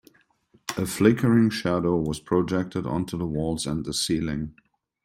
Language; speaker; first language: English; non-native, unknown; German